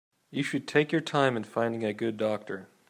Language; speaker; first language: English; native; English